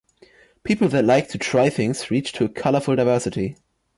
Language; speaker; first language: English; non-native, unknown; German